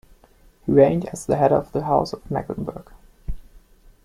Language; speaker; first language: English; non-native, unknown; German